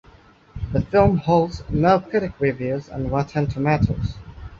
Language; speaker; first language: English; non-native, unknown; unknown